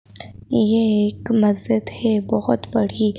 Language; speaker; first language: Hindi; native; Hindi